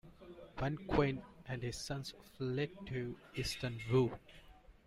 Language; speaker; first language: English; non-native, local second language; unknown